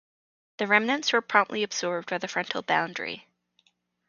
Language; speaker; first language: English; native; English